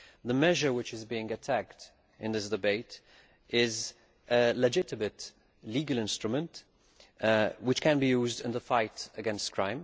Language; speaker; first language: English; non-native, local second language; Maltese